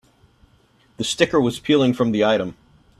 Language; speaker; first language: English; native; English